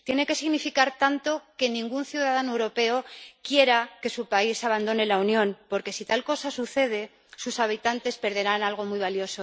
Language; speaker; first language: Spanish; native; Spanish